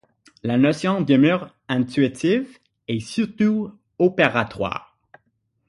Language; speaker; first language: French; non-native, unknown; English